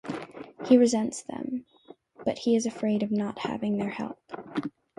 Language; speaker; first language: English; native; English